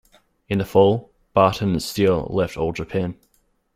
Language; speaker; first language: English; native; English